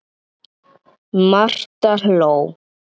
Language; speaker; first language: Icelandic; native; Icelandic